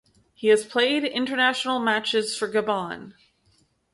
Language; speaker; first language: English; native; English